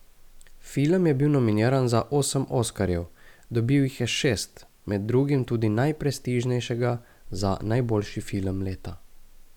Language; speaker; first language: Slovenian; native; Slovenian